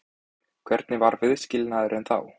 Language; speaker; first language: Icelandic; native; Icelandic